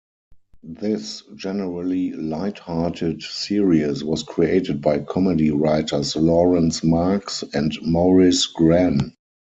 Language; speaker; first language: English; non-native, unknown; German